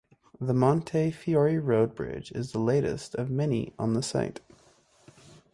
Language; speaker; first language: English; native; English